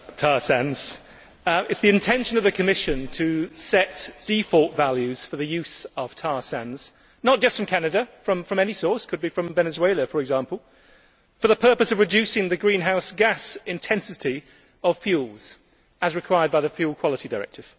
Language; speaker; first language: English; native; English